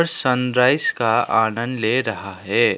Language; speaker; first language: Hindi; non-native, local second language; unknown